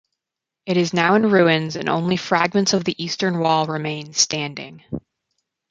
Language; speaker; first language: English; native; English